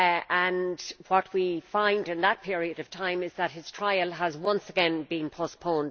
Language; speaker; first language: English; native; English